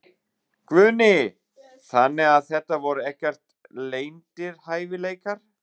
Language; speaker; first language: Icelandic; non-native, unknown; German